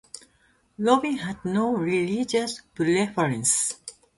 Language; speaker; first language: English; non-native, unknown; Japanese